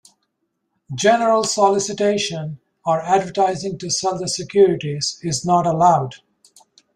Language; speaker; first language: English; native; English